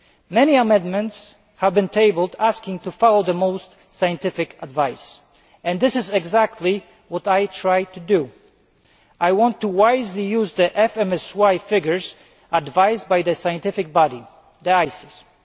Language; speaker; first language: English; non-native, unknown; Polish